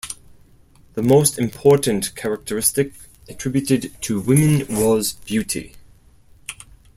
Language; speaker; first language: English; non-native, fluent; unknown